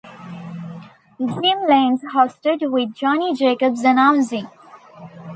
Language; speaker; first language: English; non-native, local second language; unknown